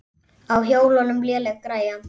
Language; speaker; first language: Icelandic; native; Icelandic